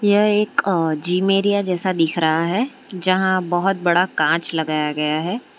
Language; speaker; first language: Hindi; non-native, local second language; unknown